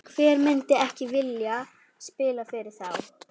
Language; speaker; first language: Icelandic; native; Icelandic